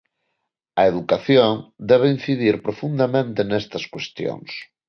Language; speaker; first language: Galician; non-native, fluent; Spanish